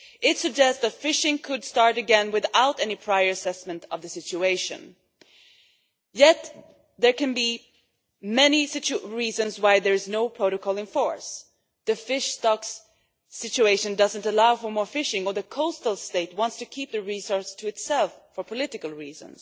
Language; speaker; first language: English; non-native, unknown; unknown